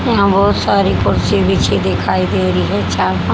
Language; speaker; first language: Hindi; native; Hindi